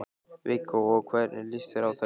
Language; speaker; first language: Icelandic; native; Icelandic